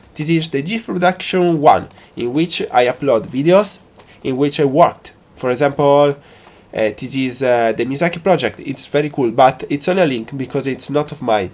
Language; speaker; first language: English; non-native, fluent; Italian